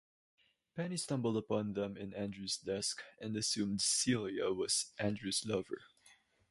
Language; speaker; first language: English; non-native, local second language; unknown